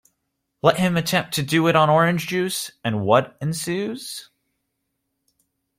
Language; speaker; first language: English; native; English